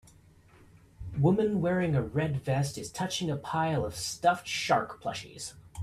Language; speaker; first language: English; native; English